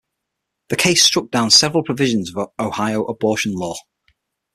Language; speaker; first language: English; native; English